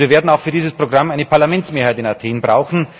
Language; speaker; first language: German; native; German